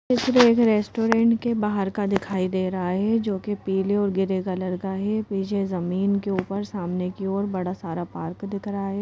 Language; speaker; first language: Hindi; native; Hindi